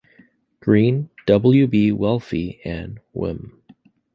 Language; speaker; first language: English; native; English